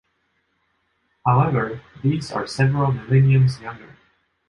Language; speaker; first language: English; non-native, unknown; Japanese